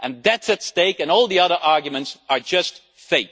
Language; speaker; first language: English; non-native, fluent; Dutch